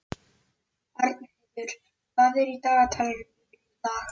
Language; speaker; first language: Icelandic; native; Icelandic